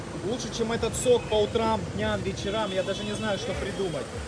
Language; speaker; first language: Russian; native; Russian